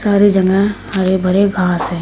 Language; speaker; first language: Hindi; native; Hindi